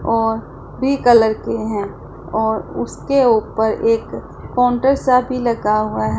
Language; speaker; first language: Hindi; non-native, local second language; Punjabi